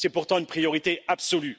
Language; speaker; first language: French; native; French